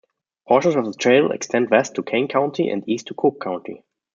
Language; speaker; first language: English; non-native, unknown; German